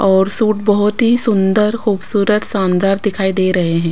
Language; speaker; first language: Hindi; non-native, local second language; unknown